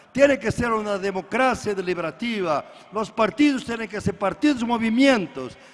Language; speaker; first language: Spanish; non-native, related language; Portuguese